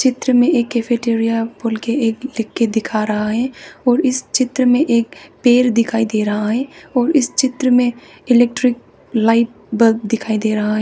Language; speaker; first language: Hindi; early bilingual, other home language; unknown